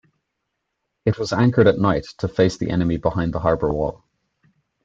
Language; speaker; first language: English; native; English